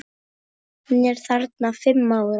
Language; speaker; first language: Icelandic; non-native, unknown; Polish